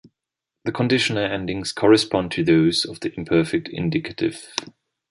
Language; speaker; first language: English; non-native, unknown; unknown